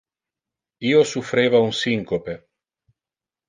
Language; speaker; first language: Interlingua; non-native, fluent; Italian